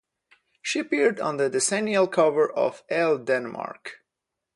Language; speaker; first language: English; non-native, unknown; Polish